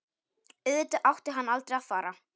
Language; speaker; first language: Icelandic; non-native, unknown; Polish